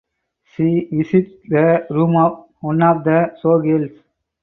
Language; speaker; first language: English; non-native, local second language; Tamil